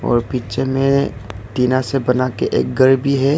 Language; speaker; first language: Hindi; non-native, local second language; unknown